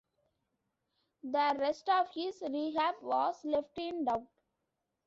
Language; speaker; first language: English; non-native, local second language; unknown